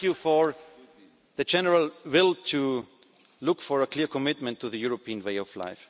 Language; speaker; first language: English; non-native, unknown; German